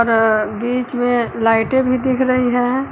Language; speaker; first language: Hindi; native; Hindi